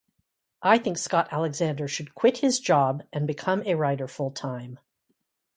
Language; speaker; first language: English; native; English